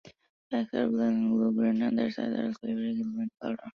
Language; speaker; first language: English; non-native, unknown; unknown